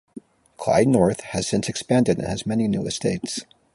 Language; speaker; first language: English; native; English